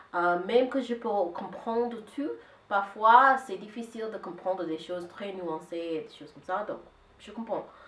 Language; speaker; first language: French; non-native, fluent; English